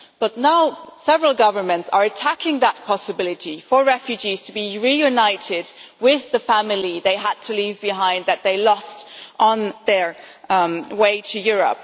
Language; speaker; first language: English; non-native, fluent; German